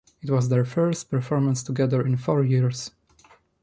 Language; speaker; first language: English; non-native, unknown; Polish